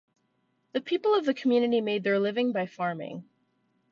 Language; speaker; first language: English; native; English